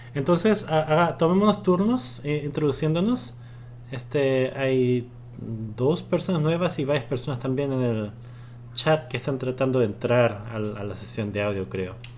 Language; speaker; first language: Spanish; early bilingual, other home language; Korean